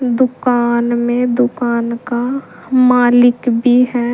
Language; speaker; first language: Hindi; native; Hindi